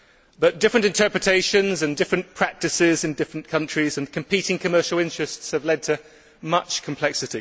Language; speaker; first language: English; native; English